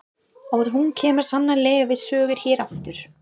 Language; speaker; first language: Icelandic; non-native, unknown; English